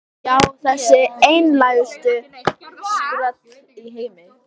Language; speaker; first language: Icelandic; native; Icelandic